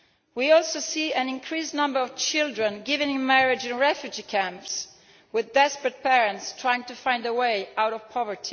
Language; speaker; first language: English; non-native, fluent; Italian